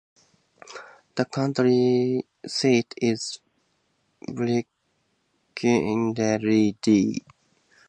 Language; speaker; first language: English; native; English